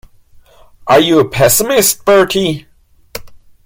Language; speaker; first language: English; non-native, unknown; German